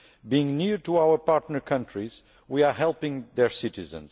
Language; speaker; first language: English; non-native, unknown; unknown